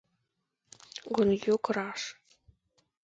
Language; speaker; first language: English; native; English